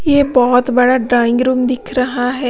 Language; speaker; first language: Hindi; non-native, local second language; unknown